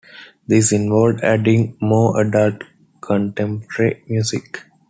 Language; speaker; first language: English; non-native, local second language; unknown